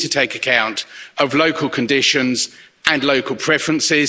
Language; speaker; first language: English; native; English